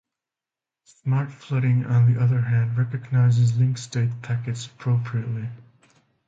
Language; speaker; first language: English; non-native, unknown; Finnish